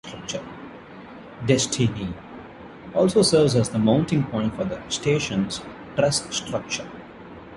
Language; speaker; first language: English; non-native, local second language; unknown